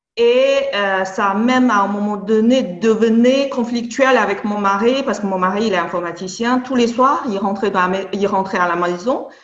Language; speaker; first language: French; non-native, fluent; Chinese